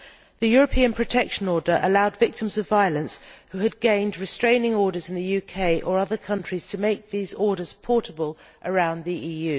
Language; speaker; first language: English; native; English